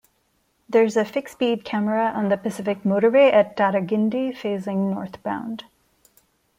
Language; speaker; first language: English; non-native, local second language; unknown